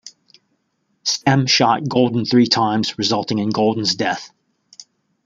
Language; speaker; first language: English; native; English